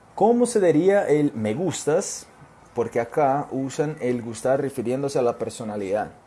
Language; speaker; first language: Spanish; non-native, related language; Portuguese